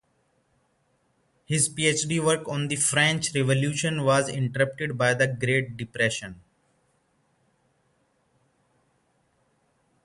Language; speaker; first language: English; non-native, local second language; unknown